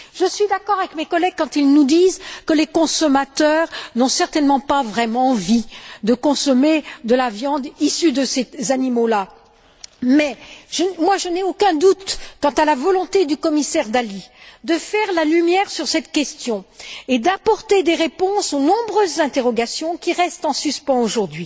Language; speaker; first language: French; native; French